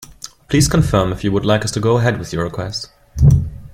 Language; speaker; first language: English; non-native, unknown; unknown